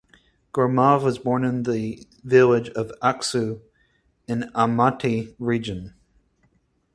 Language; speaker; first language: English; native; English